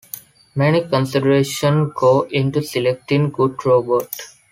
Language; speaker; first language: English; non-native, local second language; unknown